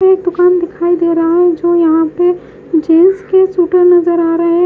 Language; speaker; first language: Hindi; native; Hindi